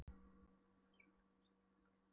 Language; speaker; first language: Icelandic; non-native, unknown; Polish